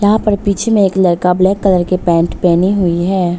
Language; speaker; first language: Hindi; early bilingual, other home language; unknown